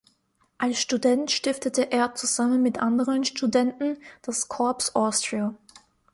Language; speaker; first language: German; native; German